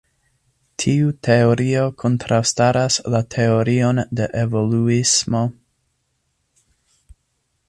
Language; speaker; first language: Esperanto; non-native, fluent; English